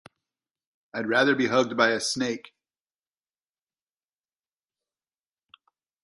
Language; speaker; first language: English; native; English